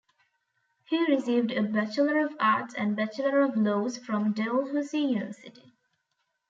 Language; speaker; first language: English; non-native, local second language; Tamil